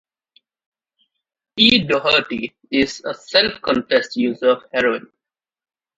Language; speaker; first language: English; non-native, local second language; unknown